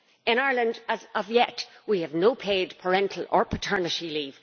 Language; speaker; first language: English; native; English